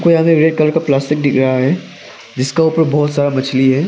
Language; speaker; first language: Hindi; non-native, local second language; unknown